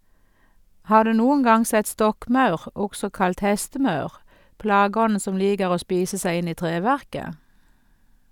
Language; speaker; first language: Norwegian; native; Norwegian